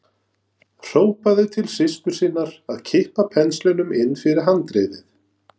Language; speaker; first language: Icelandic; non-native, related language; Norwegian